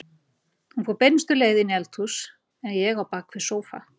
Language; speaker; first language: Icelandic; native; Icelandic